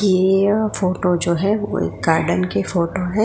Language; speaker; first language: Hindi; non-native, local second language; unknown